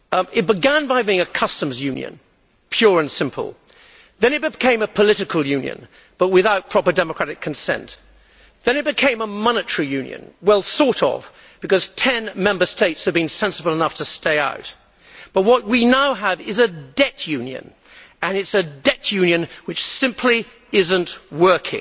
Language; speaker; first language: English; native; English